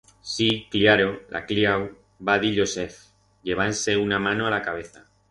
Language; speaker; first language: Aragonese; non-native, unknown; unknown